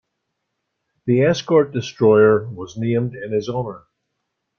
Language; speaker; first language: English; native; English